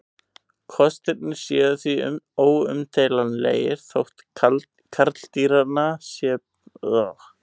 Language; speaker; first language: Icelandic; native; Icelandic